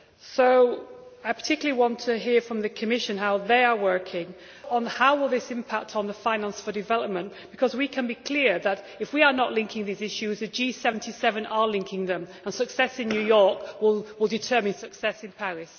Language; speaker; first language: English; native; English